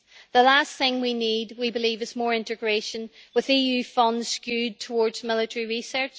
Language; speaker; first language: English; native; English